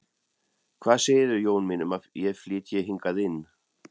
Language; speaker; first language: Icelandic; non-native, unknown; German